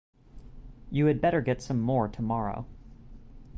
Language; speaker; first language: English; native; English